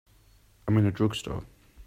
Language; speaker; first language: English; native; English